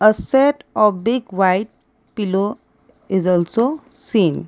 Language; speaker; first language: English; non-native, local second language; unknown